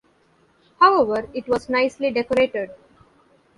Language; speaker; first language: English; non-native, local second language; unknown